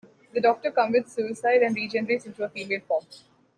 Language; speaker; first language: English; non-native, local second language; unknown